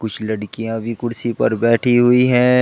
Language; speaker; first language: Hindi; native; Hindi